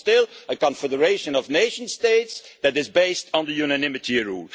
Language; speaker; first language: English; non-native, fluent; Dutch